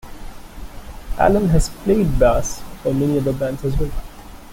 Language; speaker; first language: English; non-native, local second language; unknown